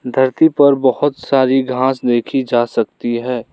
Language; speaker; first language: Hindi; non-native, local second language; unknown